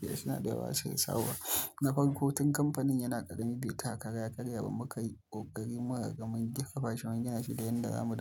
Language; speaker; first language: Hausa; native; Hausa